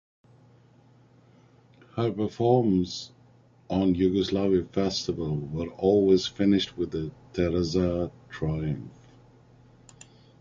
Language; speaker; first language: English; native; English